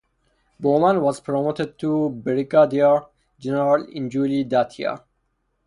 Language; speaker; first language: English; non-native, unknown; Persian